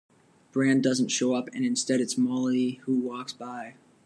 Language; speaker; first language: English; native; English